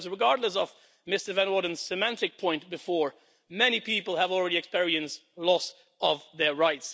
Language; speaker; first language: English; non-native, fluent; Dutch